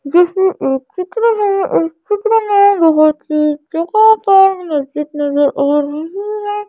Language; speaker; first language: Hindi; native; Hindi